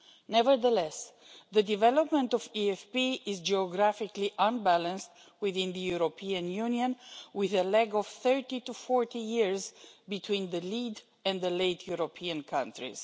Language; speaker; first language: English; non-native, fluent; Romanian